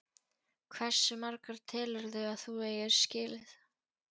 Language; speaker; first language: Icelandic; non-native, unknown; Polish